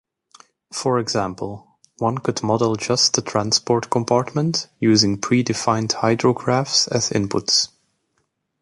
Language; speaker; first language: English; native; English